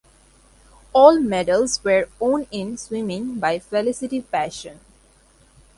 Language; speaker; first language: English; non-native, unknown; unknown